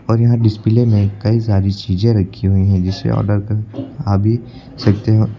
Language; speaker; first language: Hindi; native; Hindi